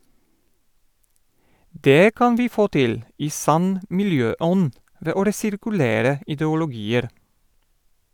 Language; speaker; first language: Norwegian; non-native, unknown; Polish